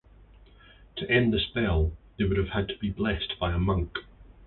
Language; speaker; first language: English; native; English